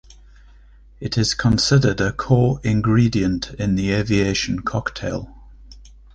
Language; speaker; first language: English; native; English